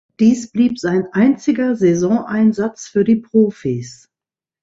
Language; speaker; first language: German; native; German